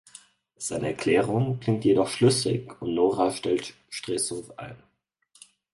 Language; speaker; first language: German; native; German